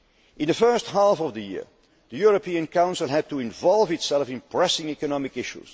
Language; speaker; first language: English; non-native, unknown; Dutch